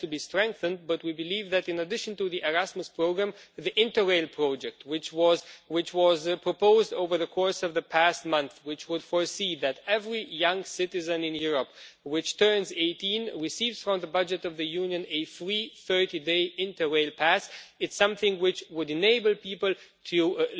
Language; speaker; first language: English; non-native, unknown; Romanian